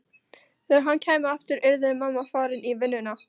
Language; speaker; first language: Icelandic; non-native, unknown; Polish